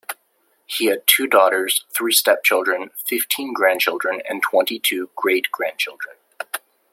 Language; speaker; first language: English; native; English